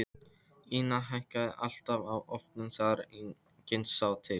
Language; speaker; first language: Icelandic; non-native, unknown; Polish